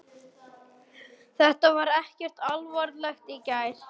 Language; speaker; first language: Icelandic; non-native, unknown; German